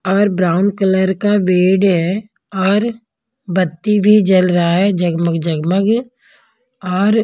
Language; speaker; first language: Hindi; non-native, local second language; Punjabi